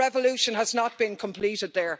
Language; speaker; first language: English; native; English